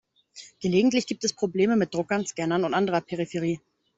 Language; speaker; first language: German; native; German